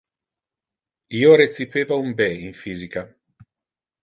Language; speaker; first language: Interlingua; non-native, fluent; Italian